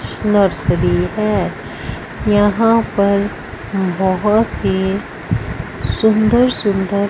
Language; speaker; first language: Hindi; non-native, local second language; Punjabi